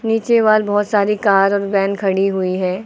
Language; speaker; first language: Hindi; native; Hindi